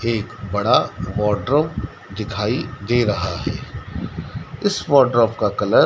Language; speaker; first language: Hindi; native; Hindi